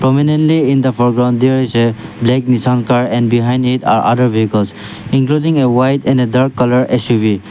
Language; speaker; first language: English; non-native, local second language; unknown